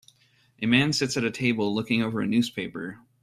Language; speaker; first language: English; native; English